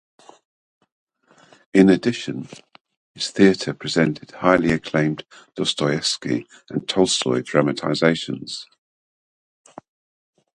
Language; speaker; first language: English; native; English